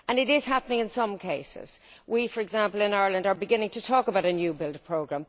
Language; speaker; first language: English; native; English